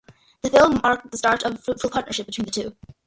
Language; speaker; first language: English; early bilingual, other home language; Malayalam